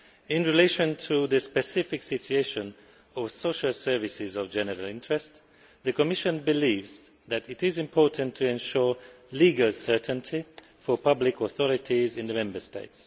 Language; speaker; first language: English; non-native, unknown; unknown